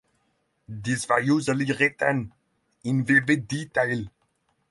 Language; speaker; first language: English; non-native, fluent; Norwegian